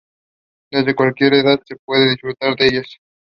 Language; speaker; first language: English; non-native, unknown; Spanish